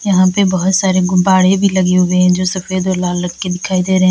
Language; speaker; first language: Hindi; native; Hindi